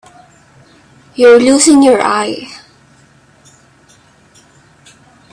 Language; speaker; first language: English; non-native, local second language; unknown